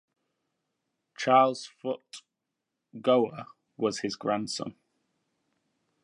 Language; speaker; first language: English; native; English